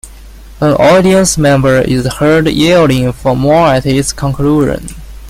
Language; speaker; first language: English; non-native, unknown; Chinese